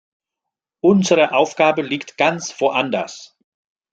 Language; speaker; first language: German; non-native, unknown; French